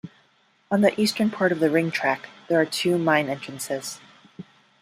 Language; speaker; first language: English; non-native, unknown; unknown